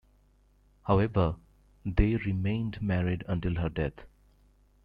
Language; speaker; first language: English; native; English